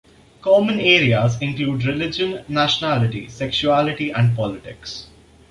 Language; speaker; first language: English; non-native, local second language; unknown